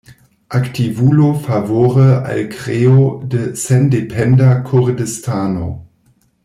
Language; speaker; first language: Esperanto; non-native, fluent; German